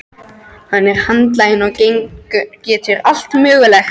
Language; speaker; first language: Icelandic; non-native, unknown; French